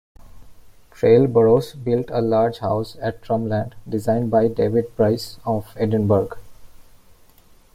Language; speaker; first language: English; non-native, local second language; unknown